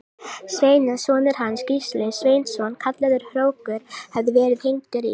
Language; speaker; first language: Icelandic; native; Icelandic